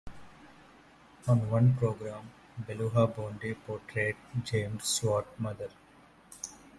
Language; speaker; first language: English; non-native, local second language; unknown